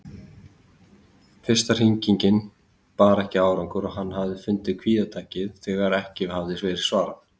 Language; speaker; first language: Icelandic; native; Icelandic